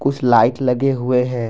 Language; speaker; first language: Hindi; non-native, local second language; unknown